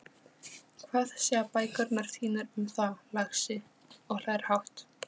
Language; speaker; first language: Icelandic; non-native, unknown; Polish